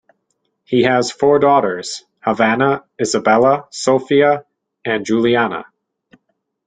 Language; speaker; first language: English; native; English